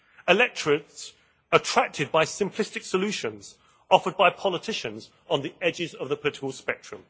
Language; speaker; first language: English; native; English